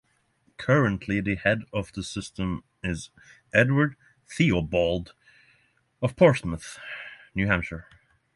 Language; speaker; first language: English; non-native, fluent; Norwegian